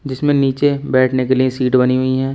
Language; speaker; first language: Hindi; native; Hindi